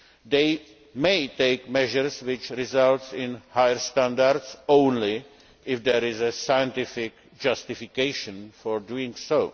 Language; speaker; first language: English; non-native, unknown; Czech